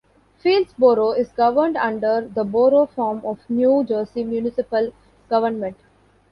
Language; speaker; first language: English; non-native, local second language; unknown